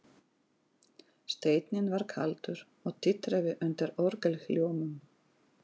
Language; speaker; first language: Icelandic; non-native, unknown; Russian